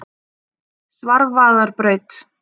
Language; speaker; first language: Icelandic; native; Icelandic